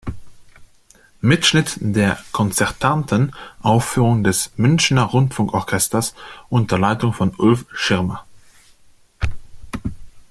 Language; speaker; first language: German; non-native, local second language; Luxembourgish